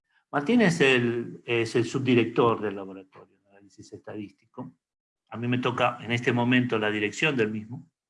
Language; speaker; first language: Spanish; native; Spanish